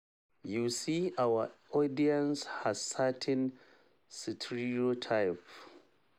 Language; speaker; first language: English; non-native, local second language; Hausa